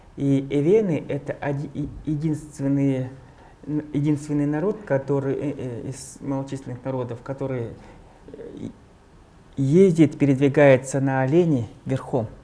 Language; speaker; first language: Russian; non-native, local second language; Evenki